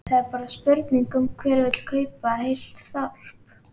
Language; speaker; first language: Icelandic; native; Icelandic